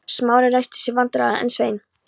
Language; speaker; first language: Icelandic; non-native, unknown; Polish